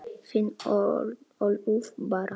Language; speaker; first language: Icelandic; non-native, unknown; Polish